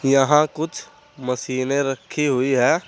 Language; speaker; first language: Hindi; native; Hindi